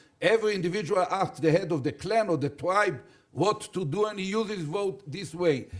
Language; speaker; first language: English; non-native, fluent; Hebrew